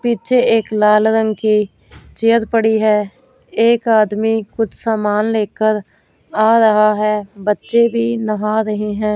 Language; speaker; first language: Hindi; non-native, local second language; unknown